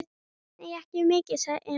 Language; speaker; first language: Icelandic; native; Icelandic